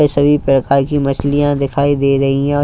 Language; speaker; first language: Hindi; non-native, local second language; Punjabi